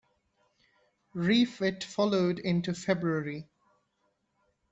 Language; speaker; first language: English; non-native, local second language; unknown